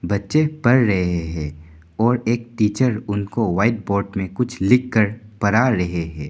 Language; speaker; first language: Hindi; non-native, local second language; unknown